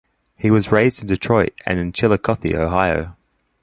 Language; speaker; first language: English; native; English